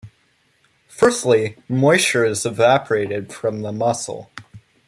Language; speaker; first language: English; native; English